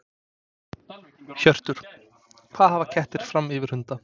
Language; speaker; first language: Icelandic; non-native, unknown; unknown